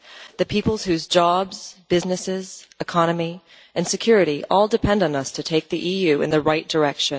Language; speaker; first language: English; non-native, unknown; Dutch